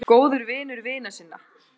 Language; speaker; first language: Icelandic; native; Icelandic